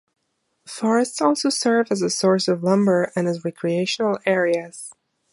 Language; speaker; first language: English; non-native, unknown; German